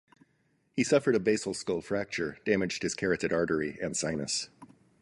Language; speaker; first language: English; native; English